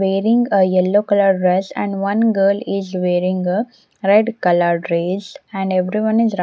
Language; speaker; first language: English; non-native, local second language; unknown